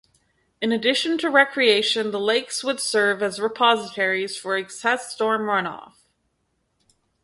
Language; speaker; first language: English; native; English